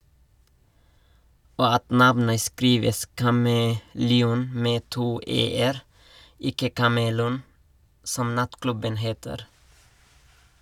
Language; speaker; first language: Norwegian; non-native, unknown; Nepali